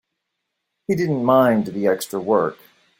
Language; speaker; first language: English; native; English